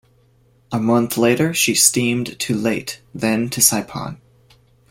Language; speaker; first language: English; native; English